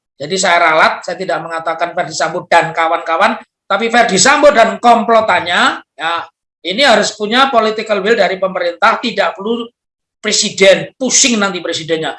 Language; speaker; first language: Indonesian; non-native, local second language; Javanese